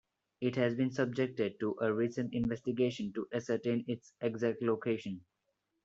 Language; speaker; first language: English; non-native, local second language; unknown